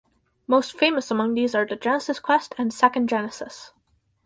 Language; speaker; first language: English; native; English